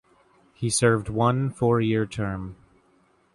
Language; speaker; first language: English; native; English